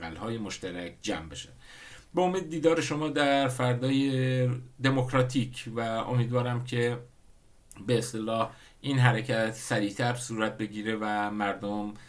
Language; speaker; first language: Persian; non-native, local second language; Kurdish